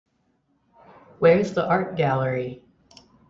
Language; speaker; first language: English; native; English